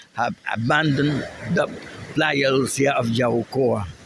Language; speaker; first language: English; non-native, learner; Spanish